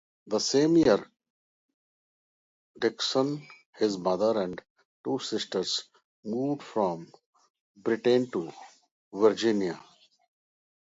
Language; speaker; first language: English; non-native, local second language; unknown